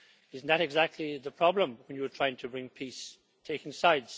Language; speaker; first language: English; native; English